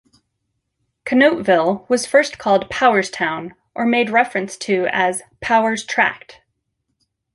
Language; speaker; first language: English; native; English